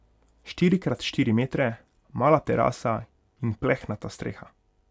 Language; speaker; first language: Slovenian; non-native, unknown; Hungarian